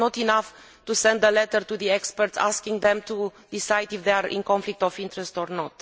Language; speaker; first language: English; non-native, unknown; Romanian